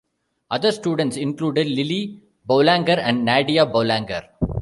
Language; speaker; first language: English; non-native, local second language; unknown